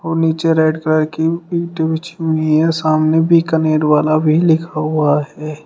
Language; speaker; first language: Hindi; native; Hindi